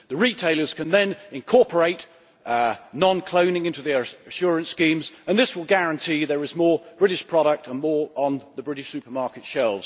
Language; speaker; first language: English; native; English